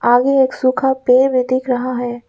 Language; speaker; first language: Hindi; non-native, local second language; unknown